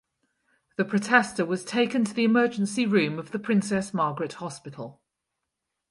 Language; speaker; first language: English; native; English